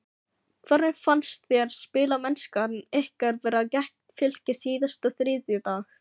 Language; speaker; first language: Icelandic; non-native, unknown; Filipino